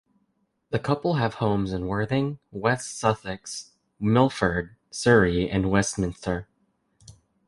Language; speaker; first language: English; native; English